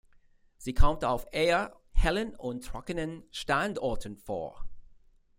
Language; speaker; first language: German; non-native, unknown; English